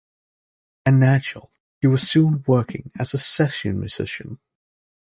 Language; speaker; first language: English; native; English